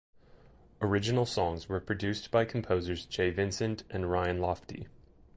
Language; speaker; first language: English; native; English